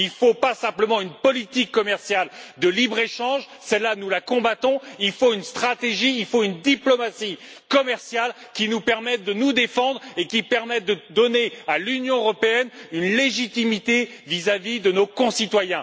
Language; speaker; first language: French; native; French